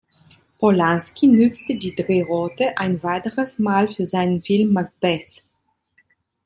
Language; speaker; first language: German; non-native, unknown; Italian